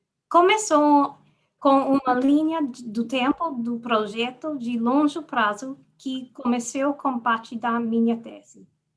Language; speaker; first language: Portuguese; non-native, fluent; English